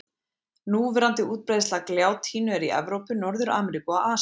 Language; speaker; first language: Icelandic; native; Icelandic